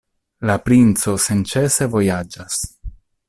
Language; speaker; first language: Esperanto; non-native, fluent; Italian